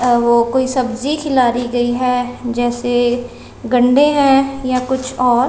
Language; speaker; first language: Hindi; non-native, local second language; Punjabi